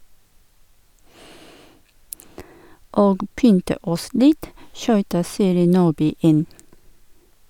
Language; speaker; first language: Norwegian; non-native, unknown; Japanese